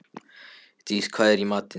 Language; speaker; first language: Icelandic; non-native, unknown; Polish